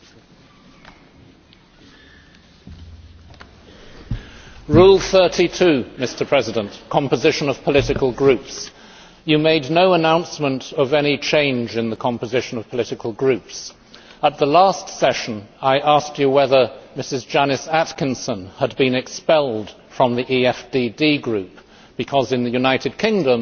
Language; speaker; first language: English; native; English